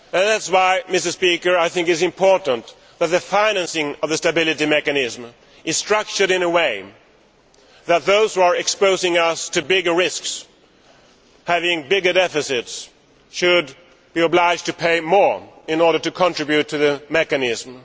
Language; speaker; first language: English; non-native, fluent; Swedish